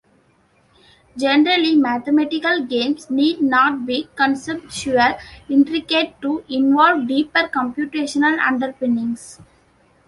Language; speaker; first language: English; non-native, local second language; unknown